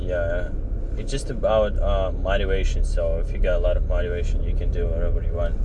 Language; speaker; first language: English; non-native, fluent; Russian